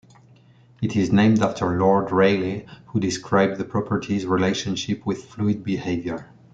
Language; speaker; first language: English; non-native, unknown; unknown